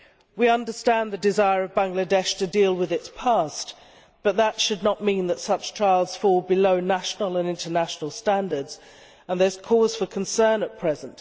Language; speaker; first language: English; native; English